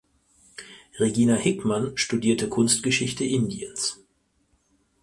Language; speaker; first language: German; native; German